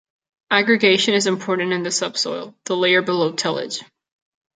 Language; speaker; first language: English; non-native, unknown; Catalan